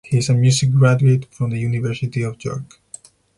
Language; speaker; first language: English; non-native, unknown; Spanish